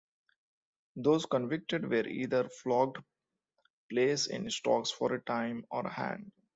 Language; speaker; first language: English; non-native, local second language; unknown